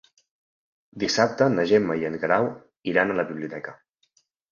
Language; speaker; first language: Catalan; native; Catalan